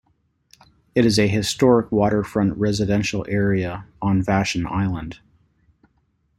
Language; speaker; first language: English; native; English